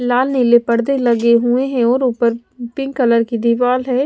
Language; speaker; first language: Hindi; non-native, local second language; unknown